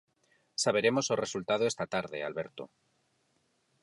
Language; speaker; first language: Galician; non-native, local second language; Spanish